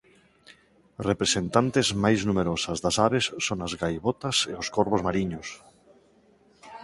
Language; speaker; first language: Galician; non-native, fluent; Spanish